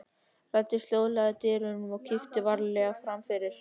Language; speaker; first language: Icelandic; native; Icelandic